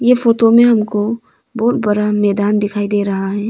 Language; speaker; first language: Hindi; non-native, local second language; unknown